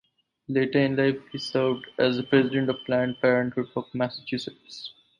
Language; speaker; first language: English; non-native, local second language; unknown